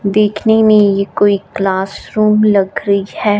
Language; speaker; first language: Hindi; non-native, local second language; Punjabi